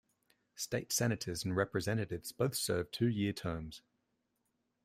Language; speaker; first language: English; native; English